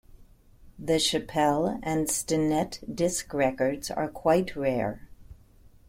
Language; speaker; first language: English; native; English